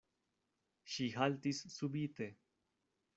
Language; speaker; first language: Esperanto; non-native, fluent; Spanish